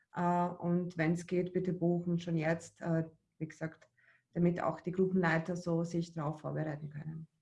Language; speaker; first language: German; early bilingual, other home language; Bosnian